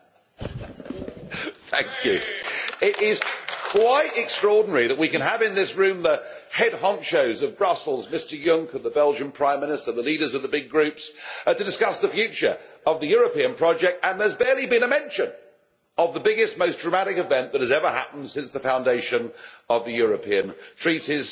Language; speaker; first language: English; native; English